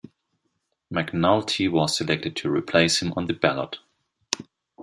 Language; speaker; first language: English; non-native, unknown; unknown